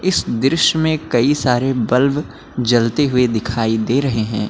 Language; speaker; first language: Hindi; native; Hindi